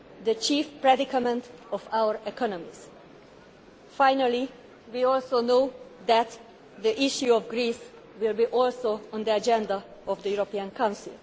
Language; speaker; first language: English; non-native, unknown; Hungarian